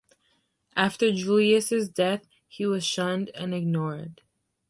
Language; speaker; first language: English; native; English